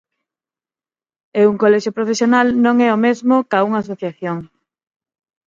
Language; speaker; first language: Galician; non-native, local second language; Spanish